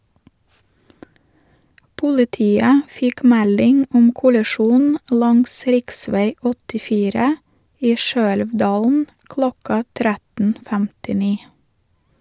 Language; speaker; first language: Norwegian; non-native, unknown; Russian